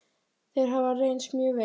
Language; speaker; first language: Icelandic; native; Icelandic